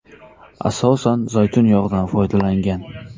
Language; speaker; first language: Uzbek; non-native, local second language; Kara-Kalpak